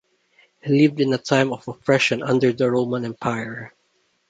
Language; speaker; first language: English; non-native, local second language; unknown